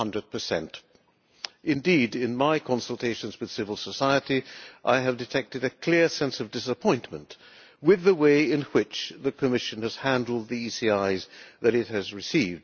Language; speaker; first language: English; non-native, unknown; Hungarian